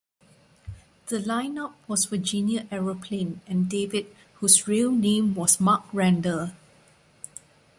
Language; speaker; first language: English; non-native, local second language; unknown